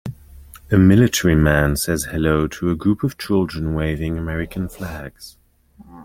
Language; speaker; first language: English; native; English